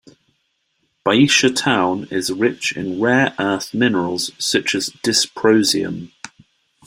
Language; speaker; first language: English; native; English